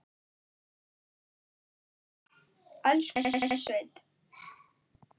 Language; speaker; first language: Icelandic; native; Icelandic